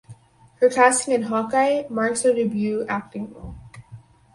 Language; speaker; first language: English; native; English